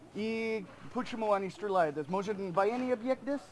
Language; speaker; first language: Russian; non-native, learner; English